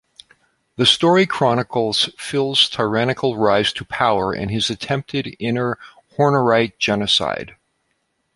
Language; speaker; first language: English; native; English